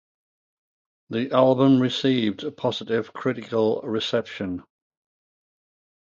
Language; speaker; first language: English; native; English